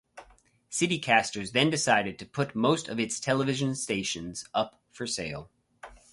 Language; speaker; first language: English; native; English